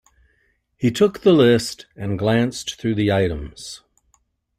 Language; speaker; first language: English; native; English